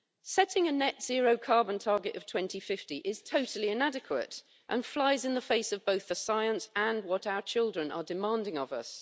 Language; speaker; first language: English; native; English